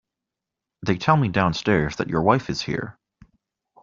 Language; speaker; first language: English; native; English